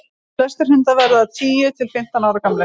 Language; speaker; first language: Icelandic; native; Icelandic